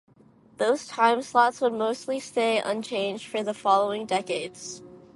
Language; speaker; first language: English; non-native, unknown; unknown